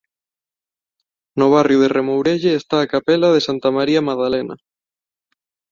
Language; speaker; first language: Galician; non-native, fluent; Spanish